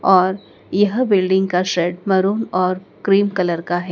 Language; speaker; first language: Hindi; native; Hindi